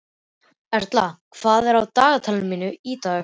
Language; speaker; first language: Icelandic; native; Icelandic